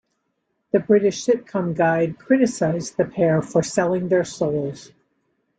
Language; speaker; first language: English; native; English